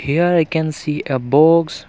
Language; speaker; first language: English; non-native, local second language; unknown